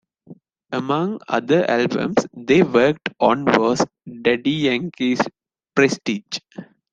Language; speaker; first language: English; non-native, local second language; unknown